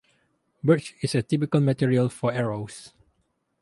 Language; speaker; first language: English; non-native, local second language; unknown